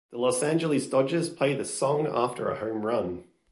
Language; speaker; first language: English; native; English